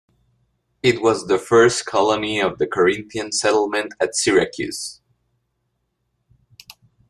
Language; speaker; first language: English; non-native, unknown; Spanish